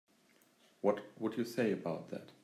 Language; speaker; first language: English; native; English